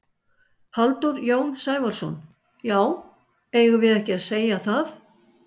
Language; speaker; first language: Icelandic; native; Icelandic